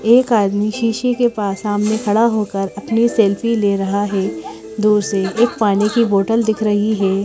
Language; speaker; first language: Hindi; native; Hindi